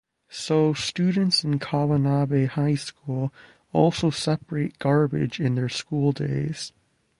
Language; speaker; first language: English; native; English